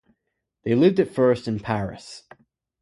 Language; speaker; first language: English; native; English